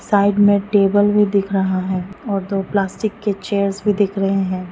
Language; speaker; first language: Hindi; non-native, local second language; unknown